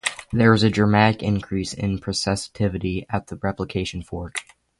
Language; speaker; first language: English; native; English